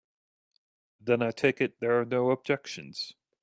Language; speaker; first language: English; native; English